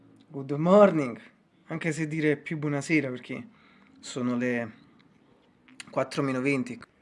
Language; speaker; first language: Italian; native; Italian